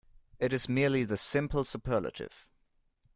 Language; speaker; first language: English; non-native, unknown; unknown